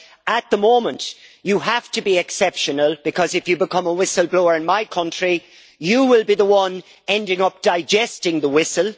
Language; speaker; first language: English; native; English